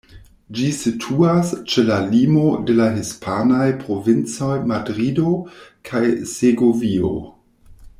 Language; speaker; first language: Esperanto; non-native, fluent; German